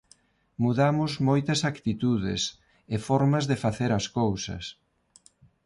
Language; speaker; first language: Galician; non-native, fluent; Spanish